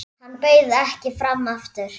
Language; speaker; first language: Icelandic; native; Icelandic